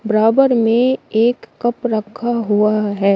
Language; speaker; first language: Hindi; native; Hindi